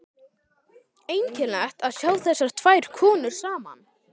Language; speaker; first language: Icelandic; native; Icelandic